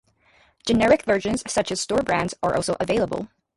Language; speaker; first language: English; native; English